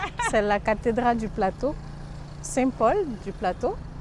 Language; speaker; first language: French; non-native, local second language; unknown